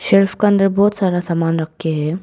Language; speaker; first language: Hindi; non-native, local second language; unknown